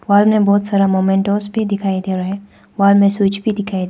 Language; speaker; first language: Hindi; non-native, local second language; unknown